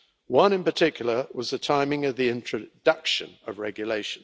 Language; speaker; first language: English; native; English